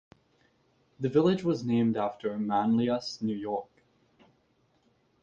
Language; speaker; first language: English; native; English